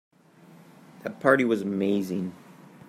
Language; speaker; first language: English; native; English